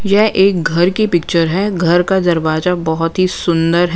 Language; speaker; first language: Hindi; non-native, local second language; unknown